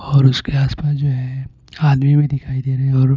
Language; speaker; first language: Hindi; non-native, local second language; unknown